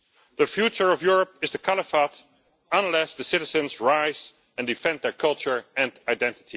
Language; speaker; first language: English; non-native, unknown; Dutch